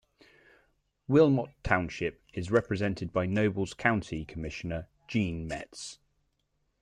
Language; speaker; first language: English; native; English